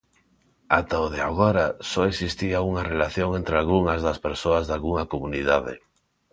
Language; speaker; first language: Galician; non-native, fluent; Spanish